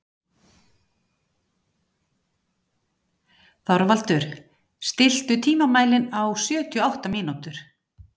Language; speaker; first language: Icelandic; native; Icelandic